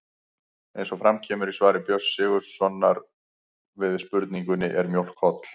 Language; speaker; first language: Icelandic; native; Icelandic